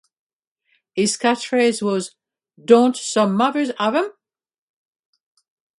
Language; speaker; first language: English; native; English